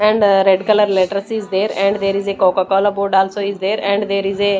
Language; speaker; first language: English; non-native, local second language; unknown